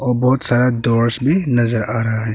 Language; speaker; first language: Hindi; non-native, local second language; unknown